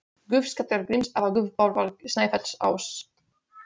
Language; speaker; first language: Icelandic; non-native, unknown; Polish